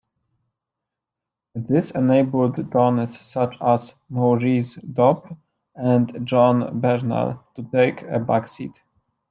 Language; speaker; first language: English; non-native, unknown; Polish